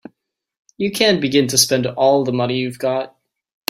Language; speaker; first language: English; native; English